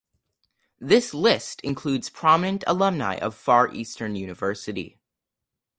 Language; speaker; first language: English; native; English